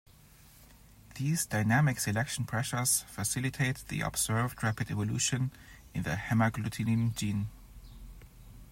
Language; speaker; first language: English; non-native, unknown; German